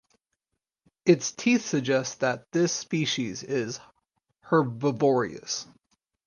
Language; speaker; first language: English; native; English